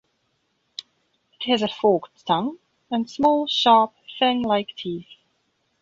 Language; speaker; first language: English; non-native, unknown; Belarusian